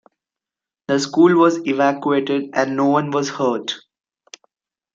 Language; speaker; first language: English; non-native, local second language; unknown